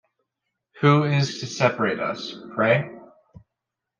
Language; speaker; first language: English; native; English